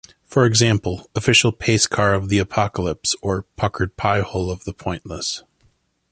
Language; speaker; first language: English; native; English